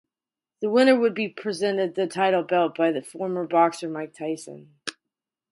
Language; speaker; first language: English; native; English